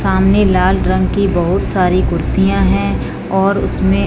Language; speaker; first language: Hindi; non-native, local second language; Punjabi